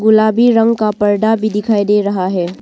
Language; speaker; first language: Hindi; non-native, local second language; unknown